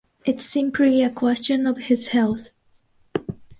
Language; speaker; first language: English; non-native, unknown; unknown